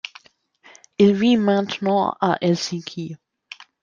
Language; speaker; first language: French; non-native, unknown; German